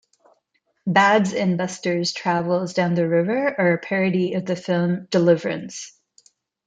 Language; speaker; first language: English; non-native, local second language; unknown